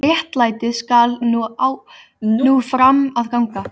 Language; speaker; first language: Icelandic; native; Icelandic